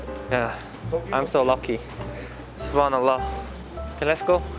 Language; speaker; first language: English; non-native, fluent; Korean